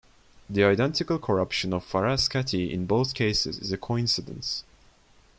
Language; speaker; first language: English; non-native, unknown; Turkish